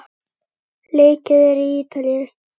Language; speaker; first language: Icelandic; native; Icelandic